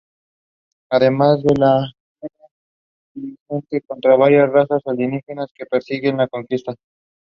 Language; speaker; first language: English; non-native, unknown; Spanish